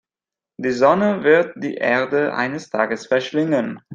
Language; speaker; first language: German; non-native, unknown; Catalan